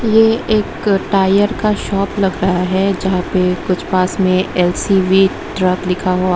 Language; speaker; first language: Hindi; non-native, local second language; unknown